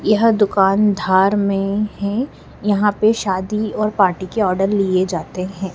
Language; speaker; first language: Hindi; native; Hindi